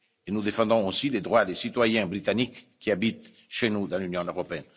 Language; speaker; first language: French; non-native, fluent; Italian